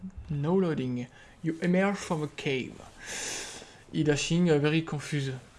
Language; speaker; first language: English; non-native, learner; French